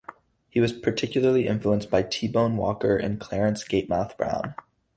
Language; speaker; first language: English; native; English